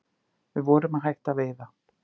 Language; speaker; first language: Icelandic; native; Icelandic